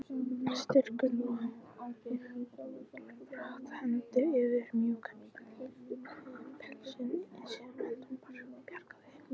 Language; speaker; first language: Icelandic; non-native, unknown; English